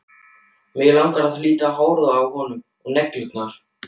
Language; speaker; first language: Icelandic; non-native, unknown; German